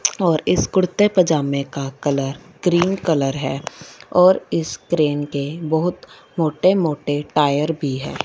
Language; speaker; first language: Hindi; non-native, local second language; Punjabi